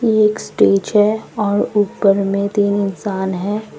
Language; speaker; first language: Hindi; non-native, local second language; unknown